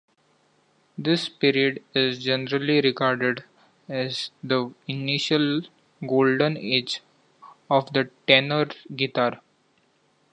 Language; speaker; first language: English; non-native, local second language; Marathi